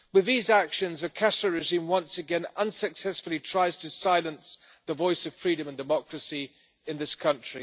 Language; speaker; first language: English; non-native, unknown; German